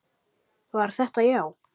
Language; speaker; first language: Icelandic; native; Icelandic